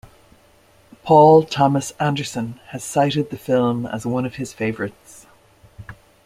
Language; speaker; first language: English; native; English